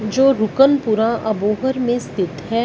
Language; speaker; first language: Hindi; non-native, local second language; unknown